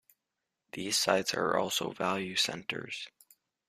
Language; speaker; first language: English; native; English